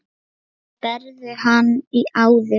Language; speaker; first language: Icelandic; non-native, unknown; Lithuanian